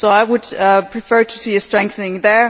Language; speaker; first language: English; non-native, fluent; German